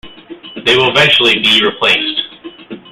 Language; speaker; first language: English; native; English